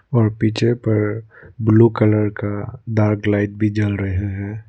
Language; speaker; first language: Hindi; non-native, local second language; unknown